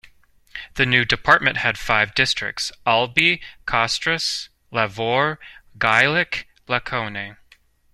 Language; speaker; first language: English; native; English